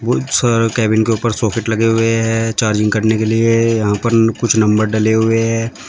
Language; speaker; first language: Hindi; native; Hindi